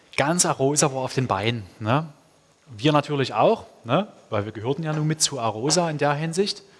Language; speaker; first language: German; non-native, fluent; Hungarian